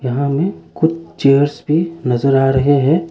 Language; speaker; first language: Hindi; non-native, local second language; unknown